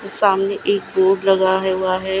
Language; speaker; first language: Hindi; non-native, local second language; Gujarati